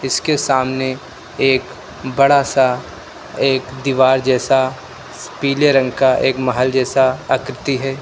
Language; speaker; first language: Hindi; native; Hindi